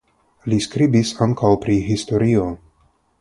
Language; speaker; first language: Esperanto; non-native, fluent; Russian